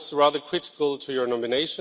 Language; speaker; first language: English; non-native, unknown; Swedish